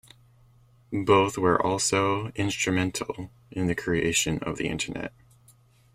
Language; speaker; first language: English; native; English